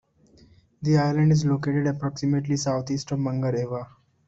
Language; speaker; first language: English; non-native, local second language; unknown